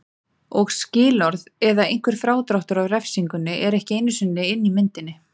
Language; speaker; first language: Icelandic; native; Icelandic